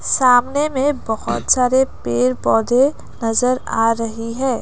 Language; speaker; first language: Hindi; non-native, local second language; Assamese